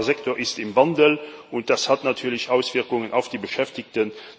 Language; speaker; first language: German; non-native, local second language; Luxembourgish